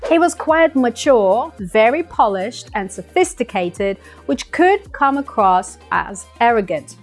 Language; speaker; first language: English; non-native, fluent; Russian